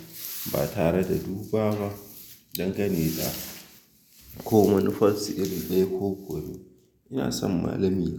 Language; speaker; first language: Hausa; native; Hausa